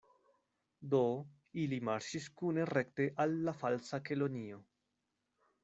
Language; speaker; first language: Esperanto; non-native, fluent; Spanish